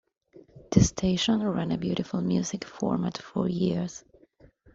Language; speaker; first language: English; non-native, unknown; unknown